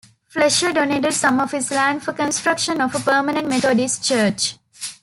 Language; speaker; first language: English; non-native, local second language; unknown